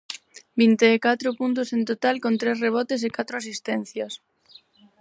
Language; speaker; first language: Galician; non-native, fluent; Spanish